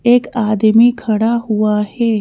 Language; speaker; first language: Hindi; native; Hindi